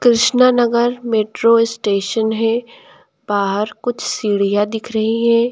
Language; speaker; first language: Hindi; native; Hindi